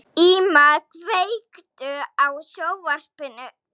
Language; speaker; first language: Icelandic; non-native, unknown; Slovak